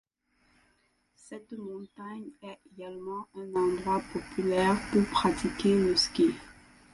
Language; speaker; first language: French; non-native, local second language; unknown